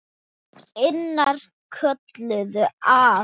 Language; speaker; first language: Icelandic; non-native, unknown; Thai